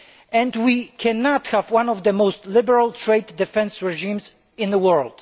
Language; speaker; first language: English; non-native, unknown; Polish